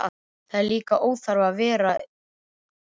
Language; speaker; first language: Icelandic; native; Icelandic